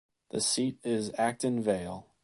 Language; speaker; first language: English; native; English